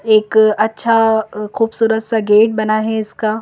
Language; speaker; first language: Hindi; native; Hindi